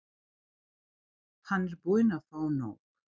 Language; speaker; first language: Icelandic; non-native, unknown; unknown